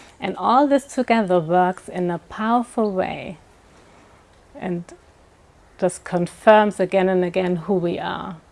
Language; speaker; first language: English; non-native, fluent; German